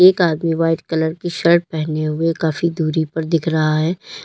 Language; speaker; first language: Hindi; native; Hindi